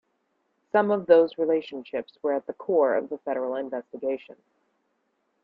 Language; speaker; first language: English; native; English